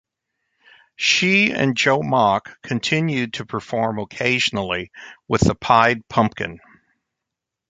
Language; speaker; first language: English; native; English